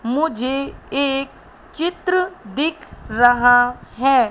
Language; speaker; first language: Hindi; native; Hindi